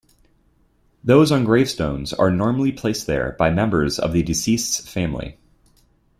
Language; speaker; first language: English; native; English